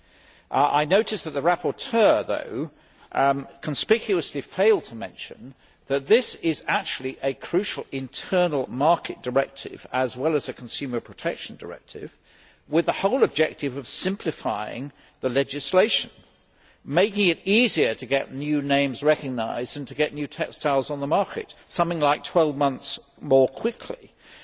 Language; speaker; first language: English; native; English